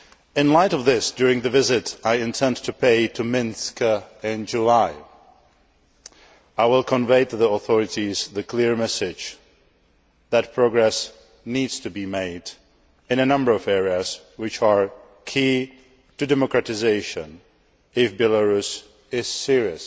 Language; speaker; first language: English; non-native, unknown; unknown